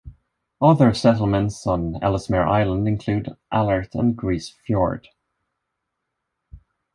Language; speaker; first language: English; non-native, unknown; Swedish